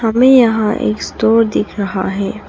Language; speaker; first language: Hindi; non-native, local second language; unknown